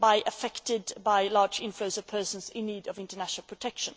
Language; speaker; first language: English; non-native, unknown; Swedish